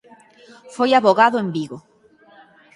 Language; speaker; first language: Galician; native; Galician